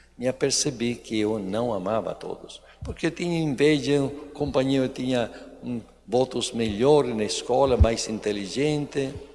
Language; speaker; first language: Portuguese; non-native, fluent; Italian